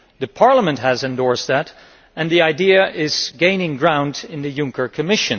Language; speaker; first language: English; non-native, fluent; Dutch